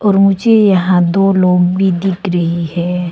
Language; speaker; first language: Hindi; non-native, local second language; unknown